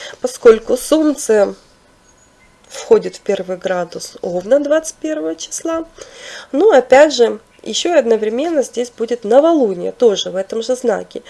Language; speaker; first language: Russian; non-native, local second language; Ukrainian